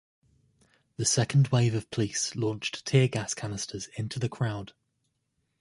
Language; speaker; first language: English; native; English